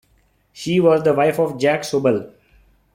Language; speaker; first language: English; non-native, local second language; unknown